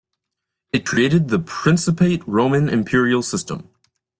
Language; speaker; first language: English; native; English